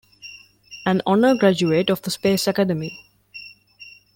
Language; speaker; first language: English; non-native, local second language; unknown